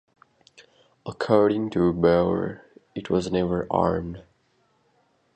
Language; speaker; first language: English; native; English